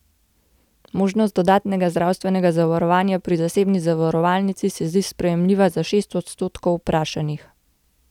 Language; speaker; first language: Slovenian; native; Slovenian